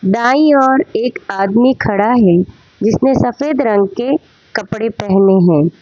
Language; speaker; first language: Hindi; non-native, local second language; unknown